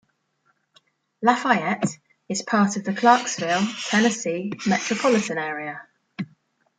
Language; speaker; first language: English; native; English